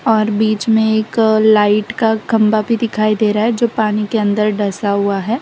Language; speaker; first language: Hindi; non-native, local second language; Gujarati